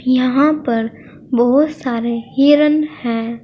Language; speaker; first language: Hindi; native; Hindi